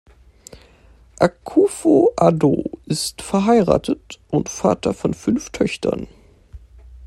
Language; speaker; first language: German; native; German